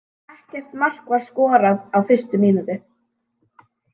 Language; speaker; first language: Icelandic; native; Icelandic